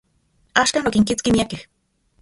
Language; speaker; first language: Central Puebla Nahuatl; non-native, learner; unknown